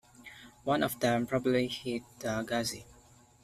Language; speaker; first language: English; non-native, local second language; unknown